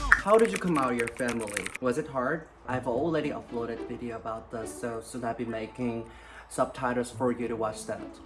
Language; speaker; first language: English; non-native, fluent; Korean